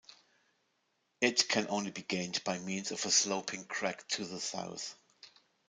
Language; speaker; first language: English; non-native, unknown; German